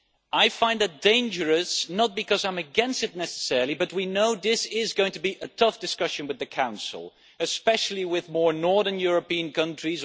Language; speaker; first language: English; non-native, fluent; Dutch